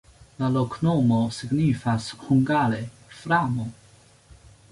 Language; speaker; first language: Esperanto; non-native, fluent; Chinese